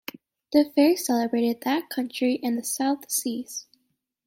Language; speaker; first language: English; native; English